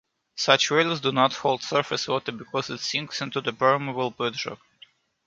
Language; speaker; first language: English; non-native, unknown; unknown